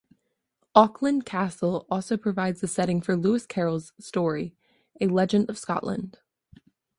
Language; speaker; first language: English; native; English